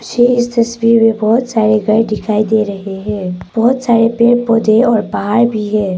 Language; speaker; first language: Hindi; non-native, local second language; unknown